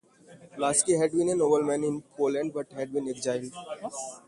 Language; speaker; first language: English; non-native, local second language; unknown